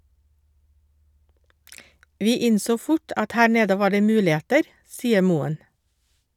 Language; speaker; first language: Norwegian; non-native, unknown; English